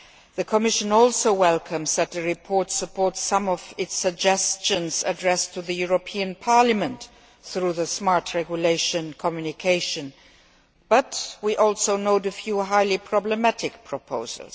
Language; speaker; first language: English; non-native, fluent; Luxembourgish